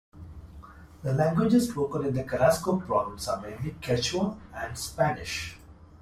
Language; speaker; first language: English; non-native, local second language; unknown